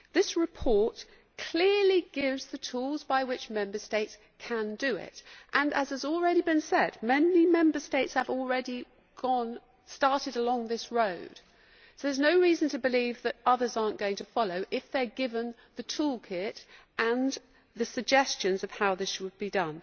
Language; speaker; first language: English; native; English